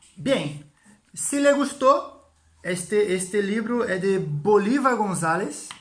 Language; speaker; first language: Portuguese; non-native, learner; Spanish